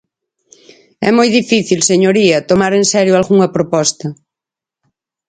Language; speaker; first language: Galician; native; Galician